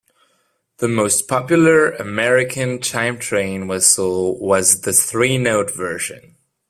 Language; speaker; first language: English; non-native, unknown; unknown